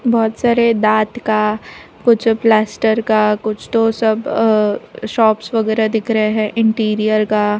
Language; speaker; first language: Hindi; non-native, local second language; Gujarati